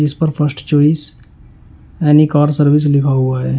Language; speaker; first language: Hindi; native; Hindi